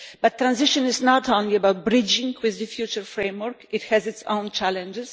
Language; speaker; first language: English; non-native, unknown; Polish